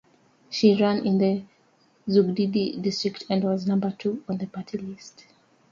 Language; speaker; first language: English; native; English